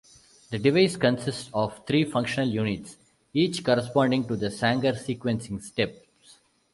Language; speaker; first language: English; non-native, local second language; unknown